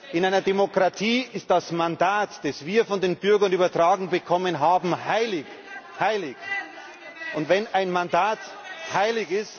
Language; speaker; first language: German; native; German